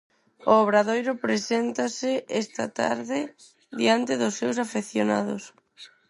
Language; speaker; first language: Galician; non-native, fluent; Spanish